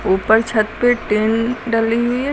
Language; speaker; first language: Hindi; native; Hindi